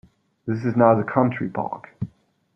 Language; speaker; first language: English; non-native, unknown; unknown